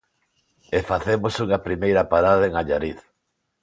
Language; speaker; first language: Galician; non-native, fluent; Spanish